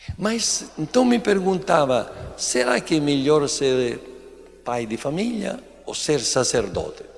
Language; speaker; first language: Portuguese; non-native, fluent; Italian